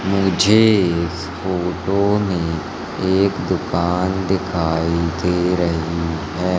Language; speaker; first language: Hindi; native; Hindi